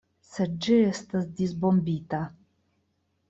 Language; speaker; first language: Esperanto; non-native, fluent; Russian